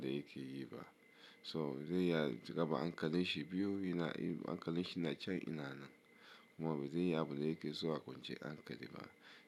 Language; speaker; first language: Hausa; non-native, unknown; Yoruba